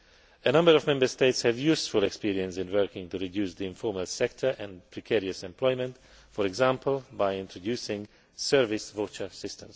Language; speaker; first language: English; non-native, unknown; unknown